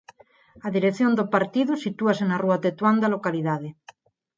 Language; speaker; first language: Galician; non-native, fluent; Spanish